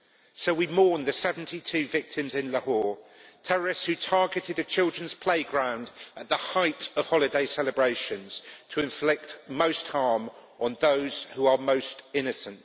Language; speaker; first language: English; native; English